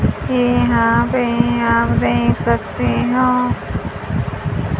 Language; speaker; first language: Hindi; native; Hindi